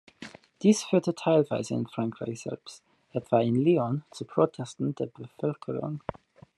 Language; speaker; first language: German; non-native, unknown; English